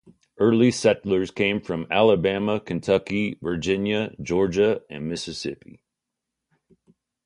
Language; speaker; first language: English; native; English